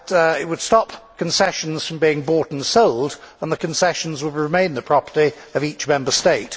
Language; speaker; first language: English; native; English